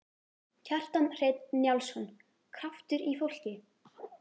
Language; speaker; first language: Icelandic; native; Icelandic